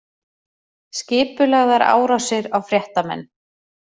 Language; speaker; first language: Icelandic; native; Icelandic